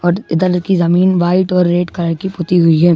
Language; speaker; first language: Hindi; native; Hindi